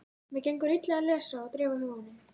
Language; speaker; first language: Icelandic; native; Icelandic